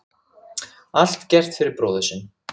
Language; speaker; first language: Icelandic; native; Icelandic